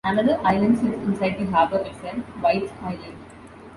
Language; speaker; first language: English; non-native, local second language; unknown